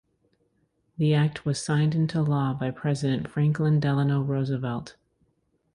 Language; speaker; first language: English; native; English